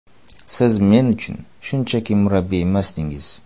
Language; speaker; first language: Uzbek; non-native, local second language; Kara-Kalpak